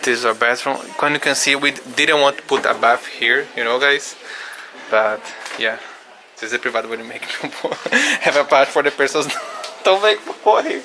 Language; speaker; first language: English; non-native, fluent; Portuguese